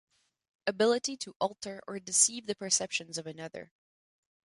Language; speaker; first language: English; non-native, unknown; French